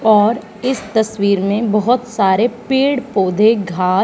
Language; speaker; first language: Hindi; native; Hindi